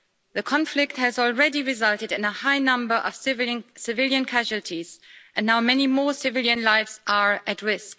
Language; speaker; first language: English; native; English